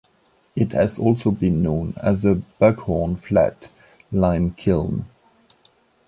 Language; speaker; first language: English; non-native, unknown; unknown